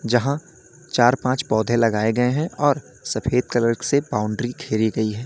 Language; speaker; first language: Hindi; native; Hindi